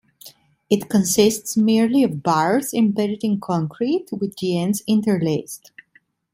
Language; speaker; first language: English; non-native, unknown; Italian